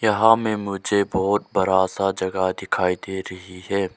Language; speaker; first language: Hindi; non-native, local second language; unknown